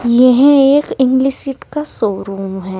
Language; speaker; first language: Hindi; native; Hindi